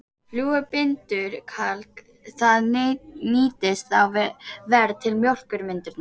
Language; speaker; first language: Icelandic; native; Icelandic